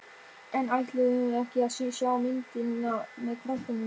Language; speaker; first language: Icelandic; non-native, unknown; German